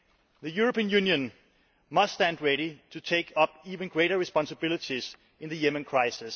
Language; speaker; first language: English; non-native, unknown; Danish